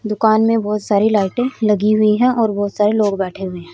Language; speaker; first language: Hindi; native; Hindi